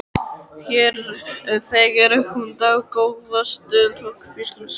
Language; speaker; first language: Icelandic; native; Icelandic